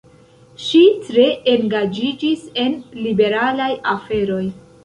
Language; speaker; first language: Esperanto; non-native, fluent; Central Kurdish